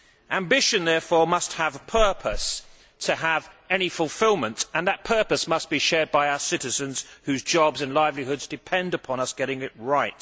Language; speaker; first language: English; native; English